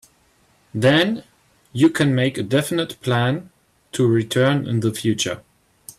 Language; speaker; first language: English; non-native, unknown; German